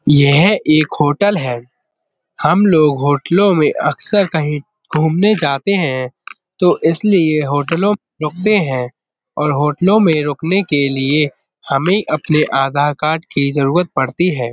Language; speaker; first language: Hindi; native; Hindi